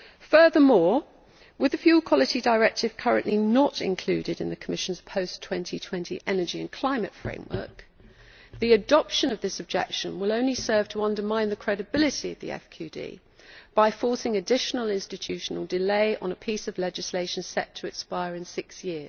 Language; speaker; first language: English; native; English